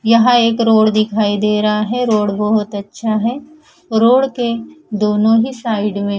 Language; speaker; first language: Hindi; non-native, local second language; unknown